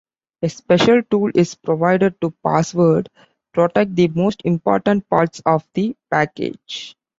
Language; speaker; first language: English; non-native, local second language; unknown